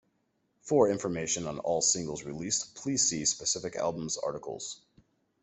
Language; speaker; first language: English; native; English